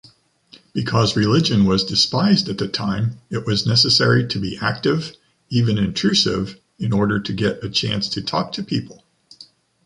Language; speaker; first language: English; native; English